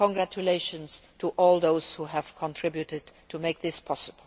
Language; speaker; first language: English; non-native, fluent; Luxembourgish